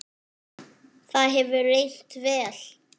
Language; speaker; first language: Icelandic; non-native, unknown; French